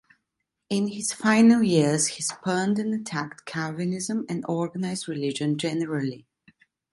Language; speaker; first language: English; non-native, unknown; Italian